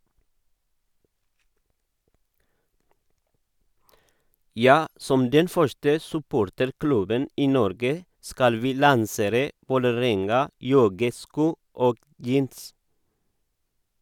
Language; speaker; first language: Norwegian; non-native, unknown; Oromo